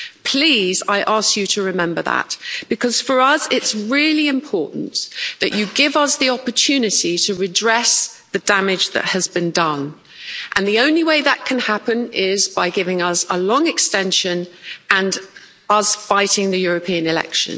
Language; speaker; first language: English; native; English